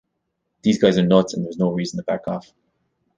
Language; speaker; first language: English; native; English